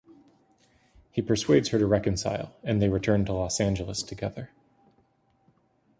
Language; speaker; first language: English; native; English